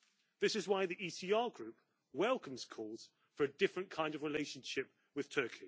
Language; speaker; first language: English; native; English